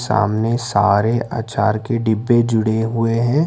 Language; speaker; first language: Hindi; non-native, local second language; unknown